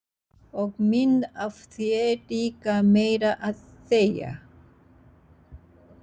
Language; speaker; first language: Icelandic; non-native, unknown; Japanese